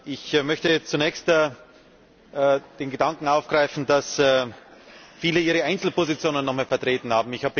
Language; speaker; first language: German; native; German